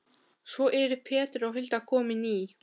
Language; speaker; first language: Icelandic; non-native, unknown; Albanian